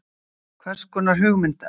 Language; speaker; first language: Icelandic; native; Icelandic